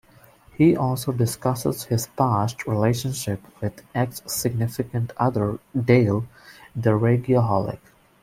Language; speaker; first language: English; non-native, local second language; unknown